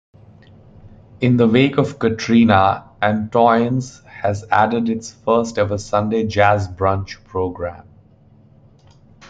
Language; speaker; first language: English; non-native, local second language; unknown